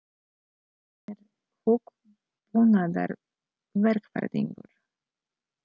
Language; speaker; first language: Icelandic; non-native, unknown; Polish